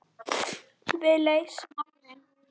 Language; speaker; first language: Icelandic; native; Icelandic